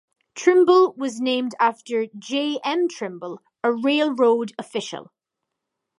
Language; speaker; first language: English; native; English